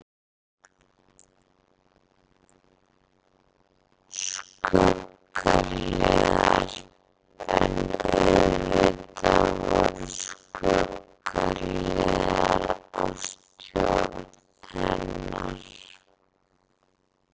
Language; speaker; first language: Icelandic; native; Icelandic